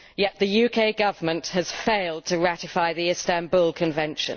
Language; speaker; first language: English; native; English